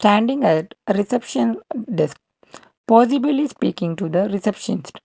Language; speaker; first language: English; non-native, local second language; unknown